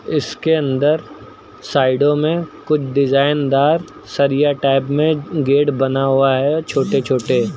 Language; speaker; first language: Hindi; native; Hindi